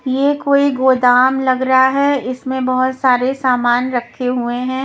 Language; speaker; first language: Hindi; non-native, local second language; Punjabi